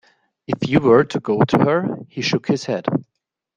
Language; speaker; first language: English; non-native, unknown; German